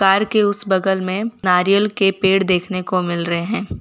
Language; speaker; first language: Hindi; non-native, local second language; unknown